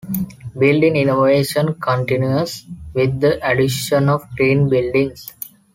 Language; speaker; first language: English; non-native, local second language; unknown